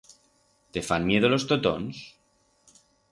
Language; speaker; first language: Aragonese; non-native, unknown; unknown